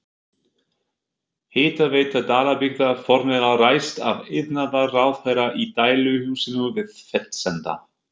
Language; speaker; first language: Icelandic; non-native, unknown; German